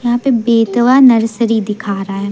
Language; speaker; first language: Hindi; native; Hindi